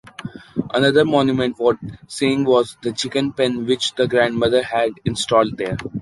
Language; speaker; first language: English; non-native, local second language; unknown